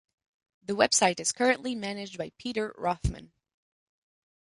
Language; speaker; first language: English; non-native, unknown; French